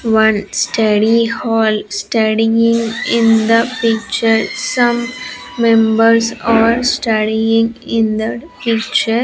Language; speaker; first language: English; non-native, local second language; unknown